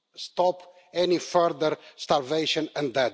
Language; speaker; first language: English; non-native, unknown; Romanian